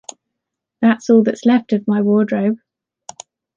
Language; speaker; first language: English; native; English